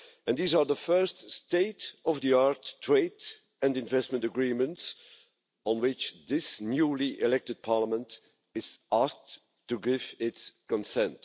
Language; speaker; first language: English; non-native, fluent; Dutch